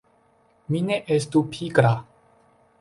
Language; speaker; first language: Esperanto; non-native, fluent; Chinese